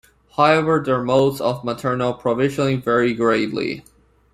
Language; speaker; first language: English; non-native, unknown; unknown